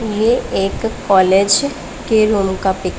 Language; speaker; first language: Hindi; non-native, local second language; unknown